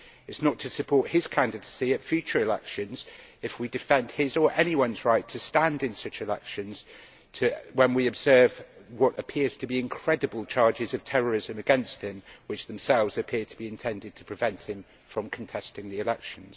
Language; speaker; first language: English; native; English